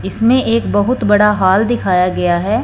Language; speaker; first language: Hindi; non-native, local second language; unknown